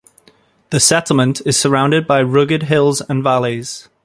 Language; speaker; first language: English; native; English